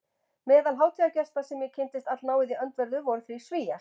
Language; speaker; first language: Icelandic; native; Icelandic